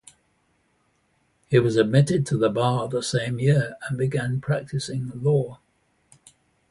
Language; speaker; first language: English; native; English